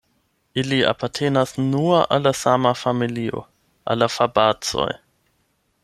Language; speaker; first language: Esperanto; non-native, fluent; German